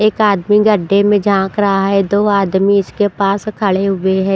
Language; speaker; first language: Hindi; non-native, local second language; Punjabi